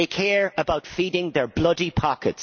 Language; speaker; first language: English; native; English